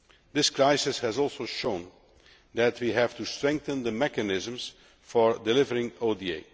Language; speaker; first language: English; non-native, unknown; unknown